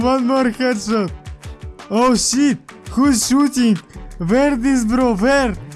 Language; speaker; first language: English; non-native, learner; Russian